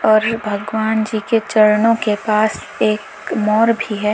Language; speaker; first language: Hindi; native; Hindi